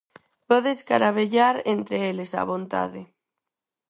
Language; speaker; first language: Galician; non-native, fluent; Spanish